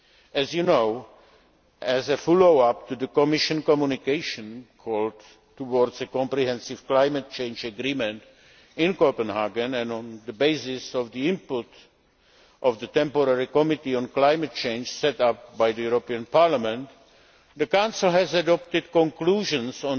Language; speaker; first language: English; non-native, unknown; Czech